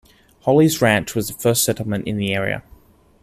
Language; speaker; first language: English; native; English